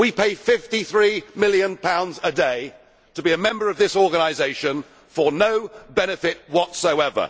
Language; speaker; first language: English; native; English